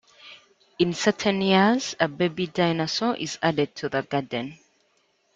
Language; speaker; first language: English; native; English